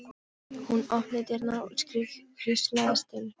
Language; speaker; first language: Icelandic; non-native, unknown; Polish